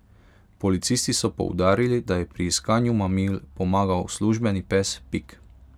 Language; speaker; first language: Slovenian; non-native, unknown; Hungarian